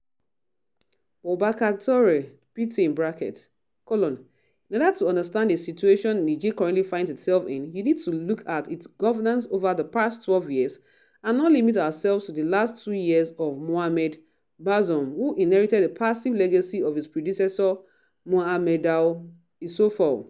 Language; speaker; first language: English; non-native, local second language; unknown